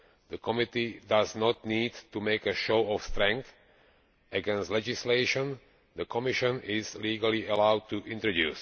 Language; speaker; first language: English; non-native, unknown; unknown